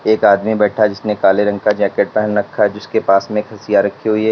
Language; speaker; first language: Hindi; native; Hindi